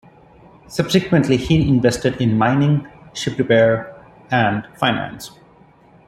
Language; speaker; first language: English; non-native, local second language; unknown